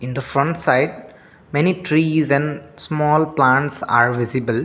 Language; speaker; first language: English; non-native, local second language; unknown